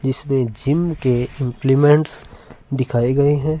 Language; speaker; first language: Hindi; non-native, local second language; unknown